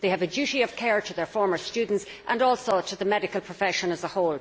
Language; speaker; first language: English; native; English